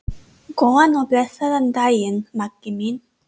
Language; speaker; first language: Icelandic; non-native, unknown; English